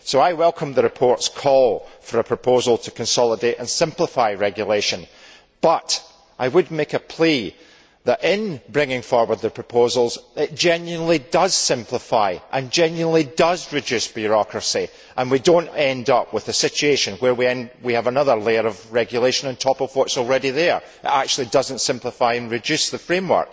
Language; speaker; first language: English; native; English